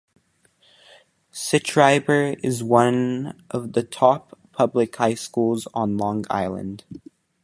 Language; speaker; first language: English; native; English